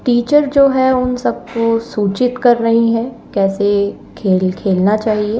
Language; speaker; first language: Hindi; native; Hindi